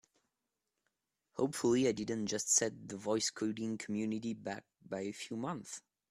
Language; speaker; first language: English; non-native, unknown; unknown